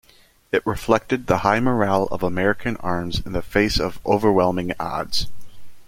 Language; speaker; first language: English; native; English